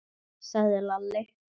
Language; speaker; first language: Icelandic; native; Icelandic